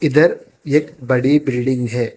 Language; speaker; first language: Hindi; non-native, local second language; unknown